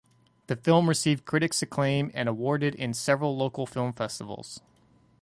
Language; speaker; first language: English; native; English